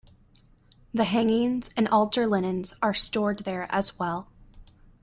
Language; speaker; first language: English; native; English